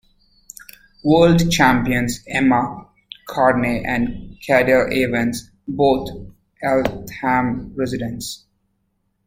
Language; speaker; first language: English; native; English